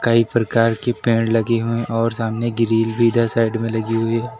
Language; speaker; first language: Hindi; native; Hindi